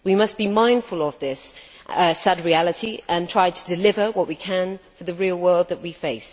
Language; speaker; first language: English; native; English